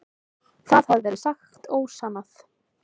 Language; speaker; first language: Icelandic; native; Icelandic